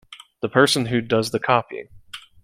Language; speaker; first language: English; native; English